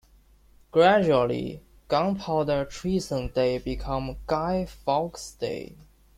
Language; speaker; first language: English; non-native, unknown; Chinese